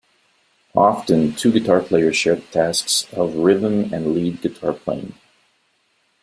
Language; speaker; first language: English; native; English